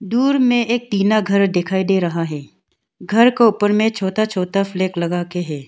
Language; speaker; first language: Hindi; non-native, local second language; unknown